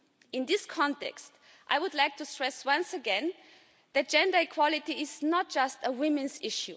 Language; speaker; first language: English; non-native, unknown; German